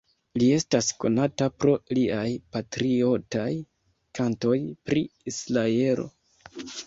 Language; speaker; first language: Esperanto; non-native, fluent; Kinyarwanda